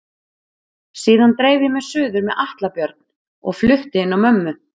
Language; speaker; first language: Icelandic; native; Icelandic